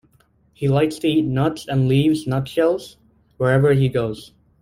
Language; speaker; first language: English; native; English